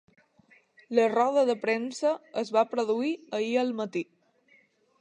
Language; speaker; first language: Catalan; native; Catalan